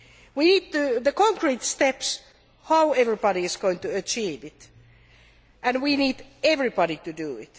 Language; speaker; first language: English; non-native, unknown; Finnish